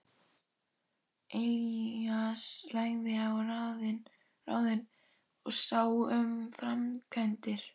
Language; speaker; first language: Icelandic; native; Icelandic